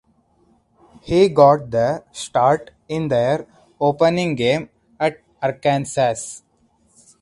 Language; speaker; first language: English; non-native, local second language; Hindi